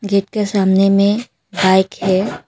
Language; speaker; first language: Hindi; non-native, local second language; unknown